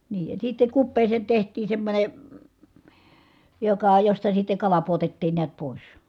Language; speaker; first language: Finnish; native; Finnish